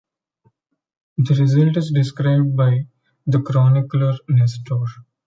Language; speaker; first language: English; non-native, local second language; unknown